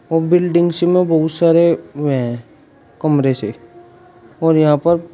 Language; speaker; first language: Hindi; native; Hindi